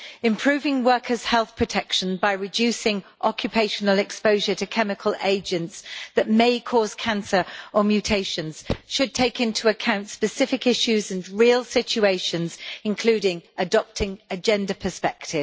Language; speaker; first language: English; native; English